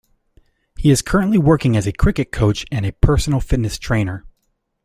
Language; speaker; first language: English; native; English